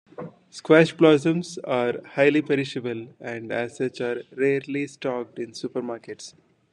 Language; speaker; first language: English; non-native, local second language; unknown